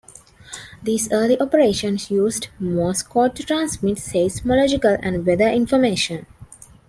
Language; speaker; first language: English; non-native, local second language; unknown